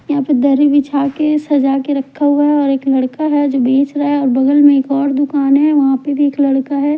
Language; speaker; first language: Hindi; non-native, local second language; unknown